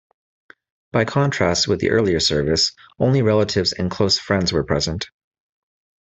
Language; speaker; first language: English; native; English